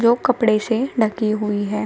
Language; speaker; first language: Hindi; native; Hindi